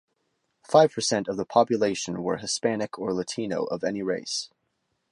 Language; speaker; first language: English; native; English